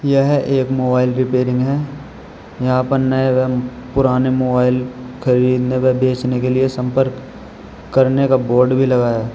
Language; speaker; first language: Hindi; native; Hindi